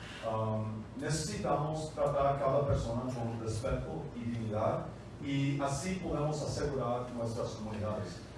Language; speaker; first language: Spanish; non-native, fluent; English